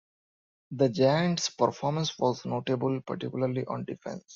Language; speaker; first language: English; non-native, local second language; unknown